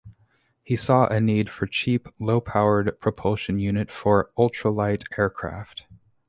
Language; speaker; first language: English; native; English